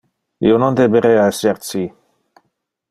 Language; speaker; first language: Interlingua; non-native, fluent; Dutch